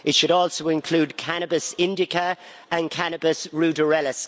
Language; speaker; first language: English; native; English